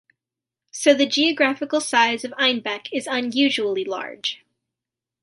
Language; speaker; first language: English; native; English